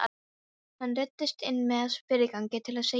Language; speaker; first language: Icelandic; non-native, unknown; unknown